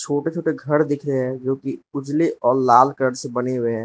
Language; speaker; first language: Hindi; non-native, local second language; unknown